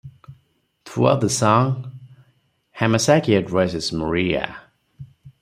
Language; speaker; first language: English; non-native, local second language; Odia